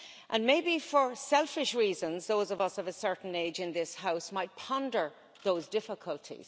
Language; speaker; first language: English; native; English